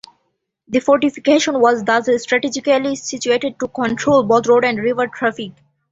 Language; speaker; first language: English; non-native, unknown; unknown